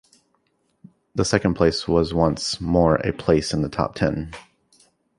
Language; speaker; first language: English; native; English